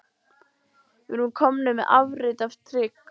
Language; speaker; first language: Icelandic; native; Icelandic